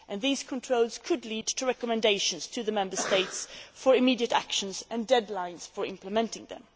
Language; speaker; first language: English; non-native, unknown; Swedish